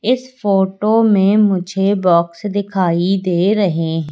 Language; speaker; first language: Hindi; native; Hindi